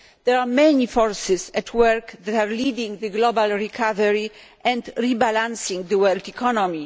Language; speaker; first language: English; non-native, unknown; Polish